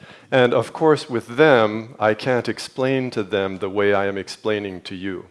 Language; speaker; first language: English; native; English